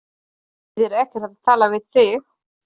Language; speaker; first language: Icelandic; non-native, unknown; Polish